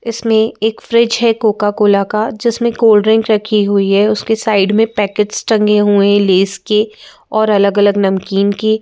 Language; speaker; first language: Hindi; native; Hindi